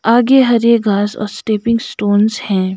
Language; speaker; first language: Hindi; non-native, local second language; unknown